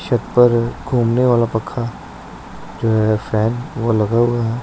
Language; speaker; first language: Hindi; non-native, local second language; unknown